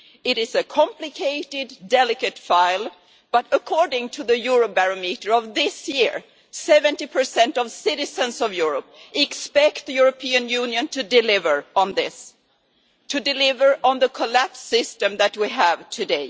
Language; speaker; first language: English; non-native, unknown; Swedish